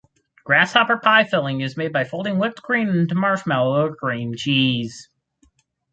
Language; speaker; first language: English; native; English